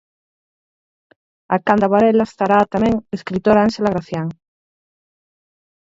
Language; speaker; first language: Galician; native; Galician